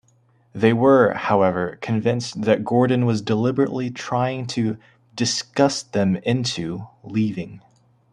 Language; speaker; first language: English; native; English